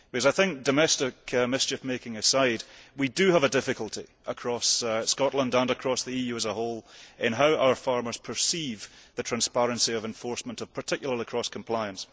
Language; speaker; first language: English; early bilingual, heritage; English